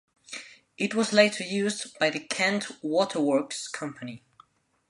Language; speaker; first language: English; non-native, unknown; Spanish